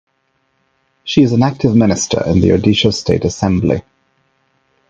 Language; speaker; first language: English; non-native, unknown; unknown